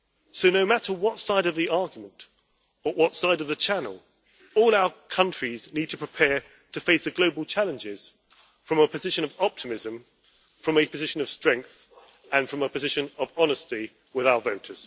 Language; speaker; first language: English; native; English